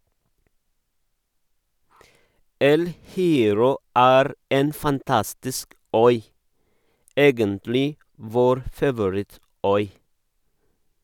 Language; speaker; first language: Norwegian; non-native, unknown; Oromo